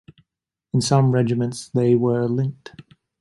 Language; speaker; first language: English; native; English